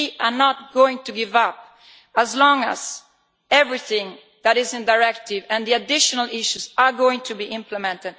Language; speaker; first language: English; non-native, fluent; Italian